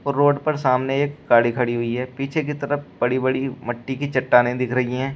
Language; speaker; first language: Hindi; native; Hindi